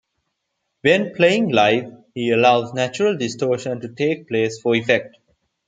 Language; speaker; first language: English; non-native, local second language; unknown